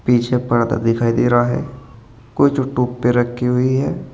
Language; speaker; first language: Hindi; native; Hindi